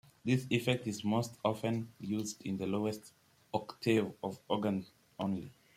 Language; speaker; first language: English; native; English